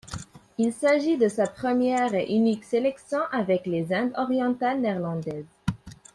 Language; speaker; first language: French; non-native, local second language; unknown